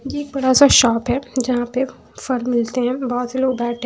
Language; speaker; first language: Hindi; non-native, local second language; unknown